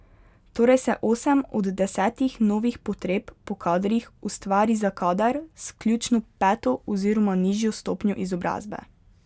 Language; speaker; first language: Slovenian; native; Slovenian